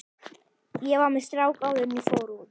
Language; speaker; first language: Icelandic; native; Icelandic